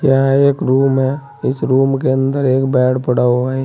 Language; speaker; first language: Hindi; native; Hindi